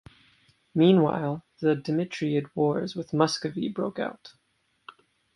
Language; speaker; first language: English; native; English